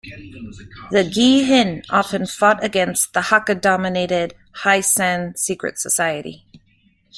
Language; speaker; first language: English; native; English